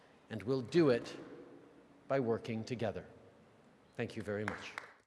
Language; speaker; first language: English; native; English